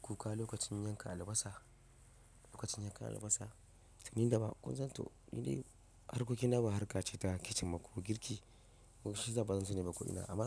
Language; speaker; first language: Hausa; non-native, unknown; Yoruba